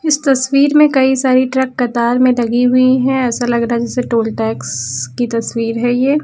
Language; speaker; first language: Hindi; native; Hindi